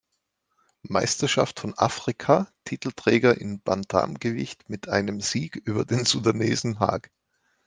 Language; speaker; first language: German; native; German